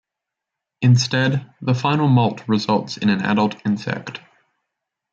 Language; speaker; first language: English; native; English